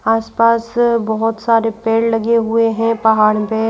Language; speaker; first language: Hindi; native; Hindi